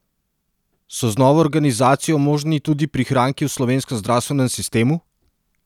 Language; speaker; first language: Slovenian; non-native, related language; Serbian